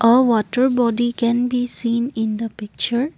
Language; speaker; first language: English; non-native, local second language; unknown